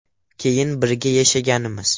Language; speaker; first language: Uzbek; non-native, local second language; Russian